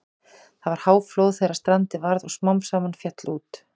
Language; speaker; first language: Icelandic; native; Icelandic